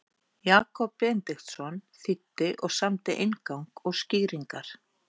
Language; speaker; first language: Icelandic; native; Icelandic